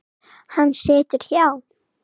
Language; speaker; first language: Icelandic; non-native, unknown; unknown